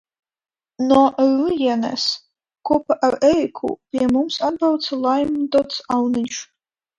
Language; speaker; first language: Latvian; non-native, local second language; Russian